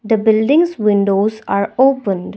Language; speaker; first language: English; non-native, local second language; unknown